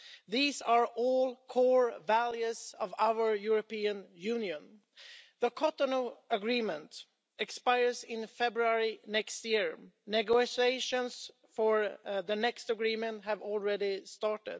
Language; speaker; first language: English; non-native, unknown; Swedish